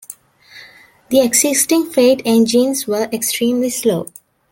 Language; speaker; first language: English; non-native, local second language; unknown